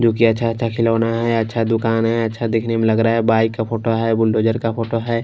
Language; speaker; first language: Hindi; non-native, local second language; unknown